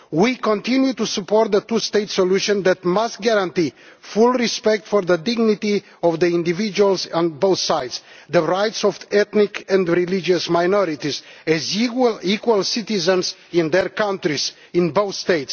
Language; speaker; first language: English; non-native, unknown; Romanian